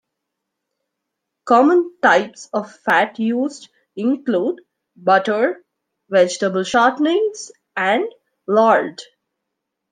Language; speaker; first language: English; non-native, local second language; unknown